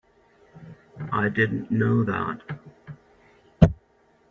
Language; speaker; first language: English; native; English